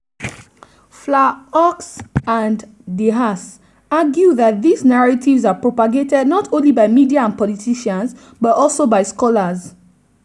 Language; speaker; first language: English; non-native, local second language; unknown